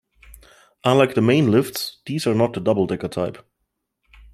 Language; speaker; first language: English; non-native, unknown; German